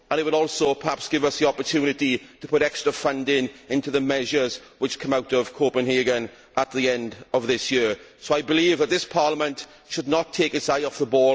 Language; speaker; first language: English; native; English